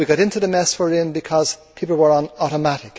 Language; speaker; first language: English; native; English